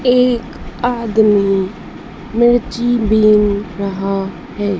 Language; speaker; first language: Hindi; native; Hindi